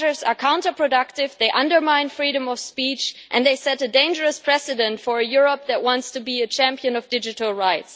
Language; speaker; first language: English; non-native, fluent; German